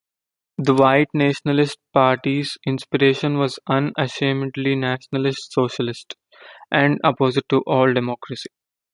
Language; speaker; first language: English; non-native, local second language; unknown